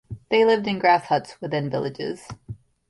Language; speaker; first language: English; native; English